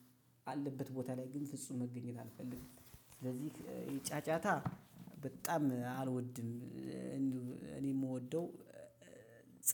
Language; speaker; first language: Amharic; native; Amharic